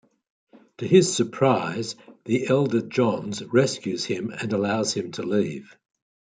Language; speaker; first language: English; native; English